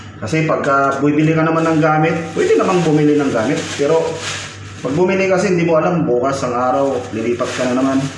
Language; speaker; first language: Filipino; non-native, local second language; Cebuano